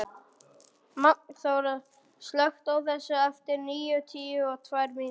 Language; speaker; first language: Icelandic; non-native, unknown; German